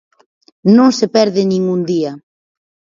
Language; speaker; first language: Galician; native; Galician